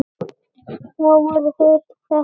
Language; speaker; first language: Icelandic; native; Icelandic